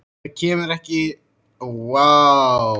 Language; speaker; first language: Icelandic; native; Icelandic